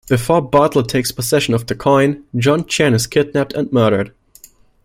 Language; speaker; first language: English; non-native, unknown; German